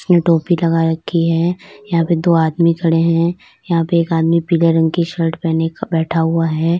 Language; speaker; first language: Hindi; native; Hindi